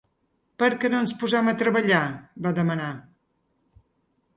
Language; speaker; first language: Catalan; native; Catalan